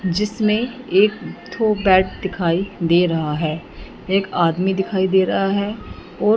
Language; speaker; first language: Hindi; non-native, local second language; Punjabi